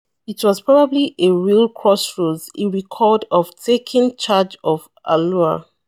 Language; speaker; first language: English; non-native, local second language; Yoruba